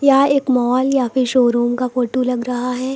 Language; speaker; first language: Hindi; native; Hindi